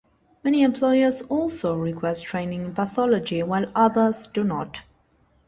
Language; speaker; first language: English; non-native, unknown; Spanish